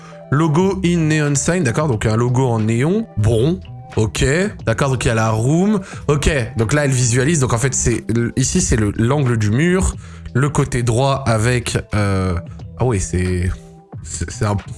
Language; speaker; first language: French; native; French